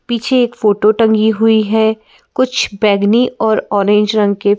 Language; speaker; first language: Hindi; native; Hindi